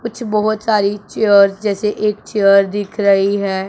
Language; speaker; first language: Hindi; non-native, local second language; Punjabi